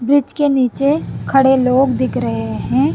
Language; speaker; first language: Hindi; non-native, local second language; Punjabi